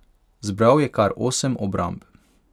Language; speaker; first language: Slovenian; non-native, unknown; Hungarian